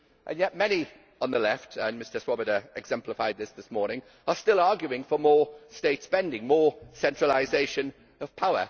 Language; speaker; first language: English; native; English